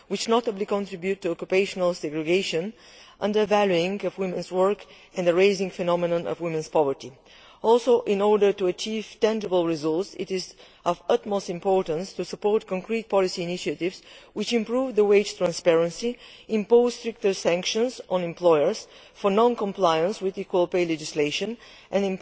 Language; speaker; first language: English; non-native, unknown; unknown